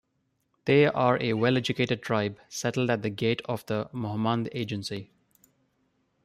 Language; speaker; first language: English; non-native, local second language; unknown